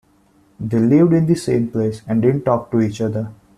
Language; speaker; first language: English; non-native, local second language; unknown